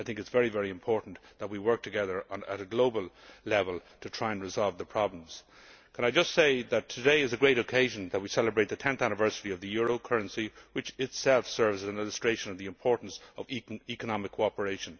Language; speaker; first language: English; native; English